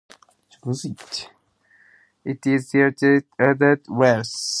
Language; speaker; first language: English; non-native, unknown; Asturian